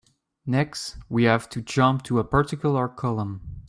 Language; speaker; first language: English; native; English